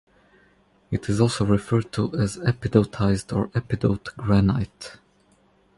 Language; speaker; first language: English; non-native, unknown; Croatian